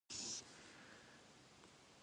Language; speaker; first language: English; non-native, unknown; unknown